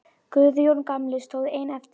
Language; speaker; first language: Icelandic; non-native, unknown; Polish